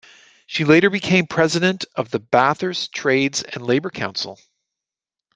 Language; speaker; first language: English; native; English